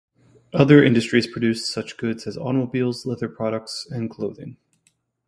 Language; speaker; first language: English; native; English